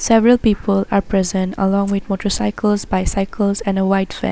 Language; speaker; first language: English; non-native, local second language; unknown